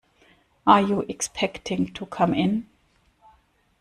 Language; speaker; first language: English; non-native, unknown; German